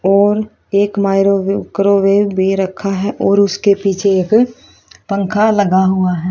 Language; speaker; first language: Hindi; native; Hindi